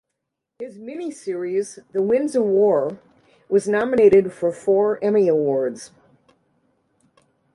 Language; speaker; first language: English; native; English